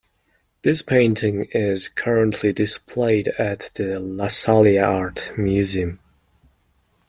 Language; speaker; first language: English; non-native, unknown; Mongolian